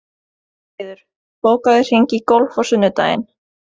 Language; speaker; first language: Icelandic; non-native, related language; Norwegian